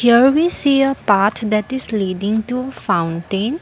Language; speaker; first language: English; non-native, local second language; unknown